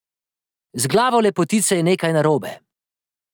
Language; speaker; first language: Slovenian; native; Slovenian